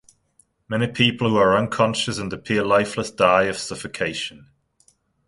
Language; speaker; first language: English; non-native, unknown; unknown